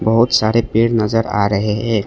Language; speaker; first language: Hindi; non-native, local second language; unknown